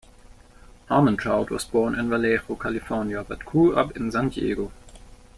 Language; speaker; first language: English; non-native, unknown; German